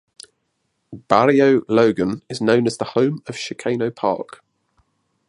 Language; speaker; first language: English; native; English